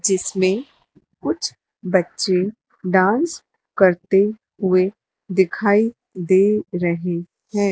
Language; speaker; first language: Hindi; native; Hindi